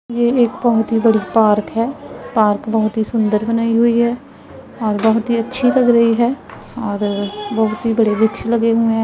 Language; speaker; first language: Hindi; non-native, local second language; Punjabi